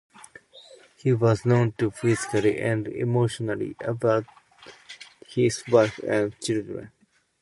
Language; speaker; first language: English; non-native, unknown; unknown